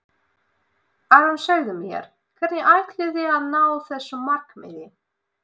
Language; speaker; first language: Icelandic; non-native, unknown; Russian